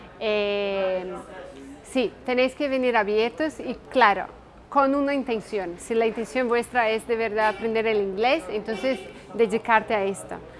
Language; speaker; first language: Spanish; non-native, related language; Portuguese